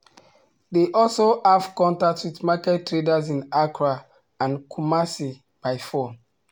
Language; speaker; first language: English; non-native, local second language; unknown